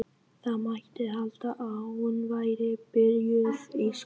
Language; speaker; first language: Icelandic; non-native, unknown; Vietnamese